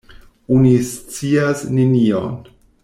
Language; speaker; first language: Esperanto; non-native, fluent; German